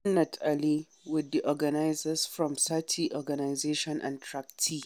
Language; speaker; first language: English; non-native, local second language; Hausa